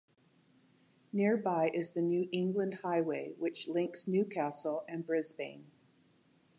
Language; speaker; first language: English; native; English